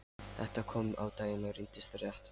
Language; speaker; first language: Icelandic; non-native, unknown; Lithuanian